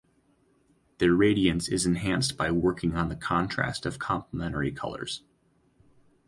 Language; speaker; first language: English; native; English